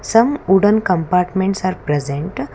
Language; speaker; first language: English; non-native, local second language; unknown